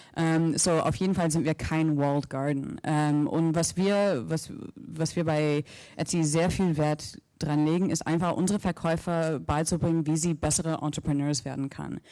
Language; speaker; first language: German; non-native, fluent; English